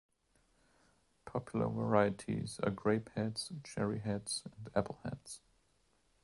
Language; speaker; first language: English; non-native, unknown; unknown